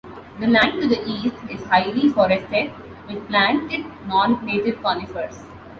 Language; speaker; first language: English; non-native, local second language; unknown